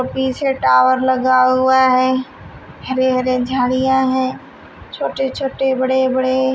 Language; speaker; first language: Hindi; native; Hindi